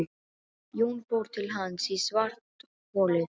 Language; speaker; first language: Icelandic; non-native, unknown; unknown